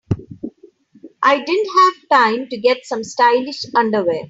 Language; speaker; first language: English; non-native, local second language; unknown